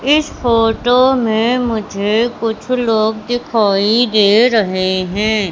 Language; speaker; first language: Hindi; native; Hindi